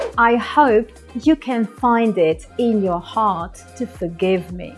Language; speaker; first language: English; non-native, fluent; Russian